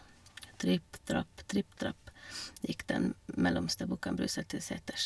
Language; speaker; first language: Norwegian; non-native, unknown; Hungarian